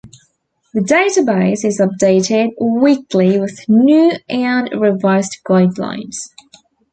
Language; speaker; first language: English; native; English